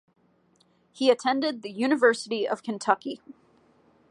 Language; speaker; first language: English; native; English